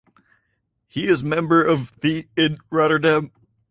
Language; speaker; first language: English; native; English